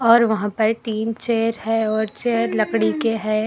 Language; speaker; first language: Hindi; non-native, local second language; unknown